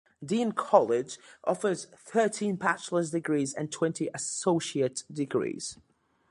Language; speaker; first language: English; native; English